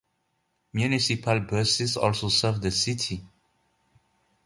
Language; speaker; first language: English; non-native, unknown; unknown